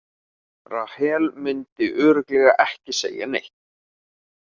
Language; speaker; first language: Icelandic; native; Icelandic